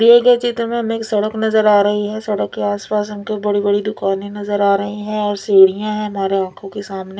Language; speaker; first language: Hindi; non-native, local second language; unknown